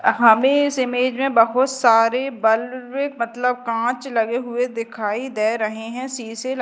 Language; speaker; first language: Hindi; native; Hindi